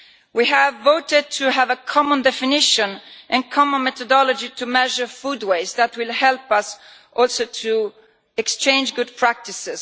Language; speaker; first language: English; non-native, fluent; Italian